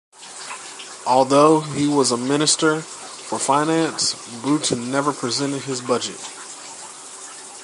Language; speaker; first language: English; native; English